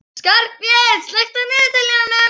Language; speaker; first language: Icelandic; native; Icelandic